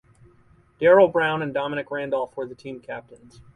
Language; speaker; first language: English; native; English